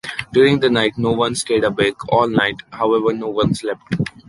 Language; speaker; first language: English; non-native, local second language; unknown